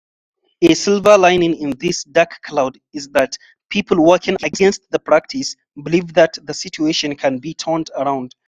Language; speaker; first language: English; non-native, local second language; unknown